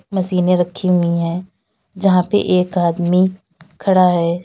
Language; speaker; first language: Hindi; native; Hindi